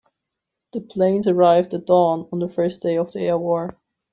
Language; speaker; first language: English; non-native, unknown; German